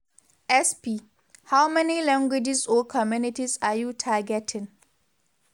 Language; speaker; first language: English; non-native, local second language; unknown